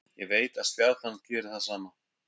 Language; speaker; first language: Icelandic; native; Icelandic